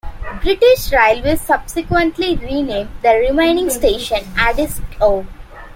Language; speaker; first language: English; non-native, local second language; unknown